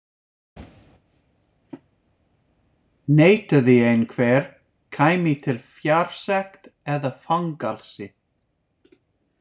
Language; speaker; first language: Icelandic; non-native, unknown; English